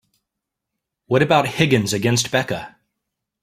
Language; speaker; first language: English; native; English